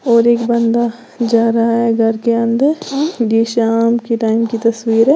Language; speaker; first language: Hindi; native; Hindi